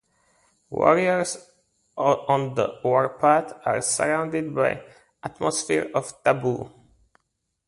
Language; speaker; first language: English; native; English